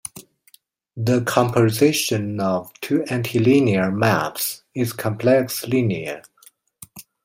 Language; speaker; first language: English; non-native, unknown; Chinese